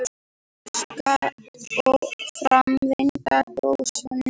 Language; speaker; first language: Icelandic; native; Icelandic